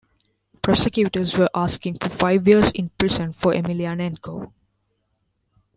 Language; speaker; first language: English; non-native, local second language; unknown